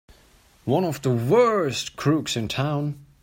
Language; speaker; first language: English; non-native, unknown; German